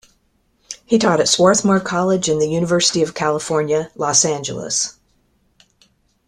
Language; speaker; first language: English; native; English